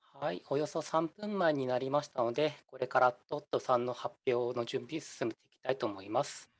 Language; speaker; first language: Japanese; native; Japanese